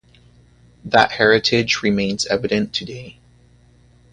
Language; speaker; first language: English; native; English